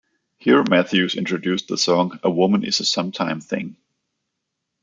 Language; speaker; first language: English; non-native, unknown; Danish